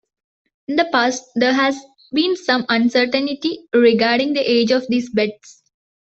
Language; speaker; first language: English; non-native, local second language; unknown